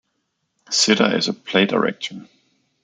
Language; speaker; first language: English; non-native, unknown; Danish